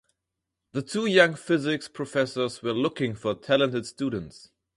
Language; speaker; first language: English; non-native, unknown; German